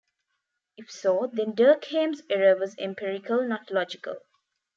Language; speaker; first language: English; non-native, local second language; Tamil